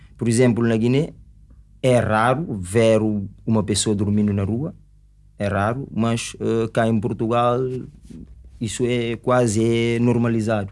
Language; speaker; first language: Portuguese; non-native, local second language; Upper Guinea Crioulo